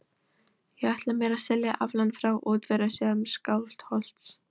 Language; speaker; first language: Icelandic; non-native, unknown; Polish